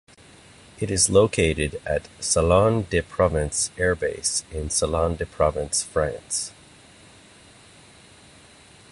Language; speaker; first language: English; native; English